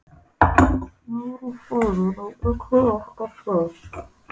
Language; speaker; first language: Icelandic; non-native, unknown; Polish